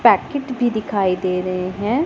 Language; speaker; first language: Hindi; non-native, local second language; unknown